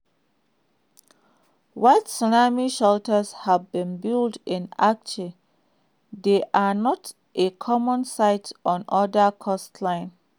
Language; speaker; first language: English; non-native, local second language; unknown